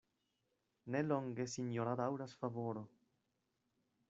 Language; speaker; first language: Esperanto; non-native, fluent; Spanish